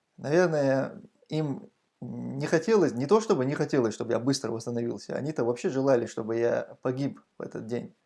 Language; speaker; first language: Russian; non-native, local second language; Chechen